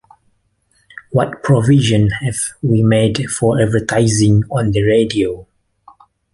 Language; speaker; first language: English; non-native, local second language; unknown